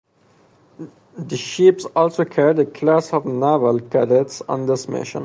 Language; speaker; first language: English; non-native, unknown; Persian